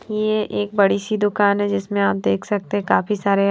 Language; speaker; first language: Hindi; non-native, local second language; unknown